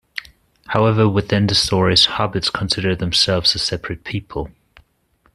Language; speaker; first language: English; non-native, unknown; German